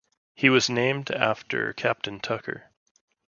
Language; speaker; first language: English; native; English